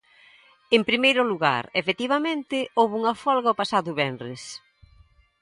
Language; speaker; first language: Galician; native; Galician